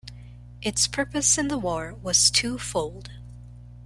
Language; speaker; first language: English; non-native, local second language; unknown